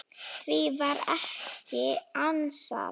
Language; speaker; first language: Icelandic; non-native, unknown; Slovak